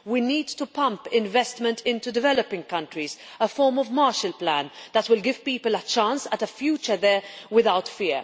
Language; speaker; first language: English; non-native, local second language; Maltese